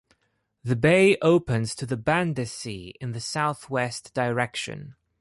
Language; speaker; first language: English; non-native, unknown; Greek